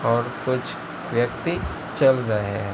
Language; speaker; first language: Hindi; non-native, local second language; Gujarati